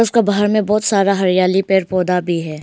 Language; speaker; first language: Hindi; non-native, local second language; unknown